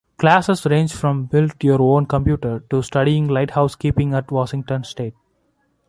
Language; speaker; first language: English; non-native, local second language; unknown